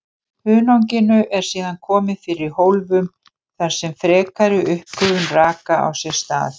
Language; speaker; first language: Icelandic; native; Icelandic